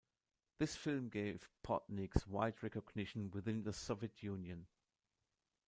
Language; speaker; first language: English; non-native, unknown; German